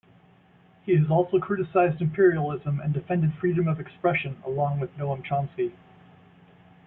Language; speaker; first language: English; native; English